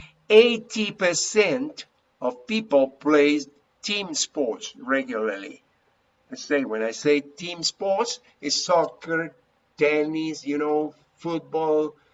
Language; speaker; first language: English; non-native, fluent; Spanish